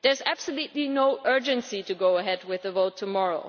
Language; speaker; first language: English; non-native, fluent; German